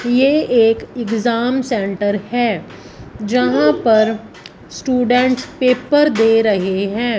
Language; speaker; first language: Hindi; non-native, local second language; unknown